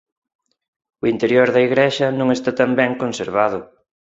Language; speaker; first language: Galician; non-native, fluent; Spanish